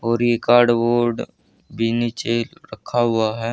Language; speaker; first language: Hindi; native; Hindi